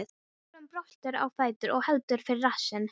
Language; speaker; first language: Icelandic; non-native, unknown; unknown